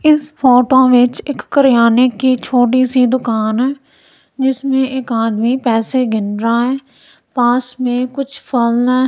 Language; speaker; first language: Hindi; non-native, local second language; Punjabi